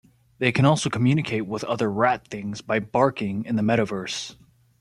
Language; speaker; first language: English; native; English